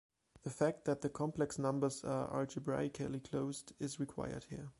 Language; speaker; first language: English; non-native, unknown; German